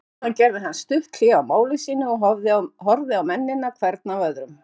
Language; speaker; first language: Icelandic; native; Icelandic